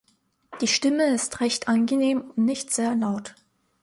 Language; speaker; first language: German; native; German